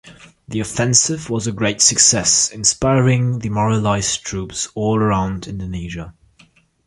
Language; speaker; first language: English; non-native, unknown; German